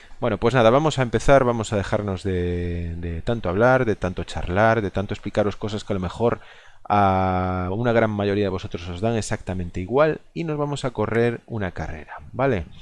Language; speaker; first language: Spanish; non-native, local second language; Galician